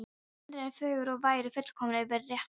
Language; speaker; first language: Icelandic; non-native, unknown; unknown